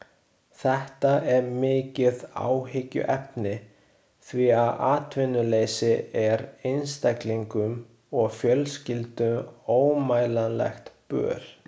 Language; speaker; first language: Icelandic; non-native, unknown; Chinese